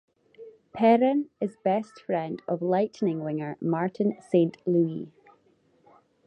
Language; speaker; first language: English; native; English